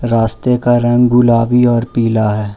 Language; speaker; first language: Hindi; non-native, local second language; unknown